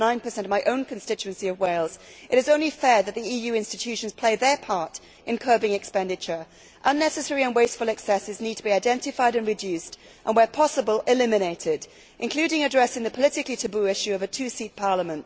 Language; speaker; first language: English; native; English